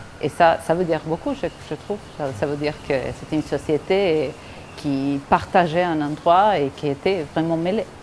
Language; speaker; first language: French; non-native, fluent; Spanish